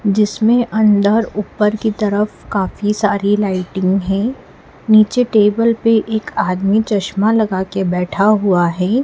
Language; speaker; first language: Hindi; native; Hindi